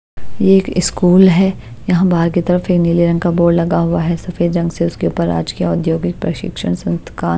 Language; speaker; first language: Hindi; native; Hindi